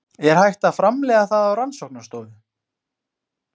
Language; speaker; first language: Icelandic; native; Icelandic